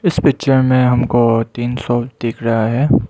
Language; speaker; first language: Hindi; non-native, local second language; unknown